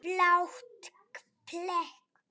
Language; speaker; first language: Icelandic; non-native, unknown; Polish